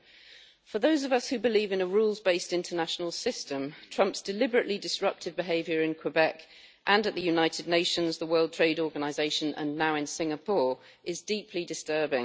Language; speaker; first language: English; native; English